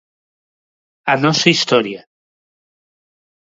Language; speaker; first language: Galician; non-native, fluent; Spanish